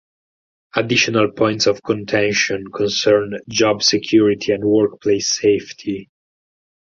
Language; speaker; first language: English; non-native, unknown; Italian